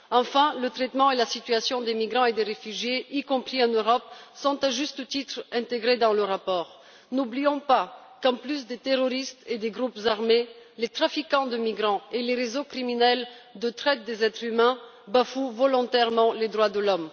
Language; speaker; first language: French; non-native, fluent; Bulgarian